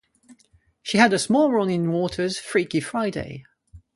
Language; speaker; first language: English; non-native, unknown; French